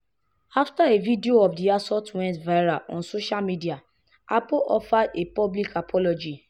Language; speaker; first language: English; non-native, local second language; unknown